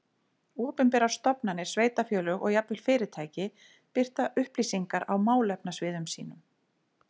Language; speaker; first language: Icelandic; native; Icelandic